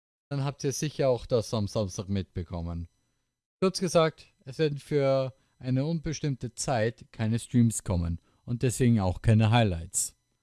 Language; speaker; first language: German; native; German